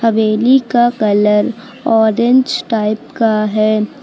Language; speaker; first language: Hindi; native; Hindi